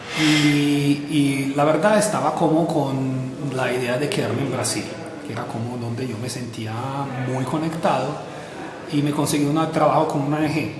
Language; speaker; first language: Spanish; non-native, fluent; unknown